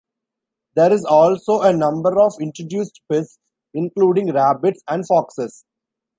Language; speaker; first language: English; non-native, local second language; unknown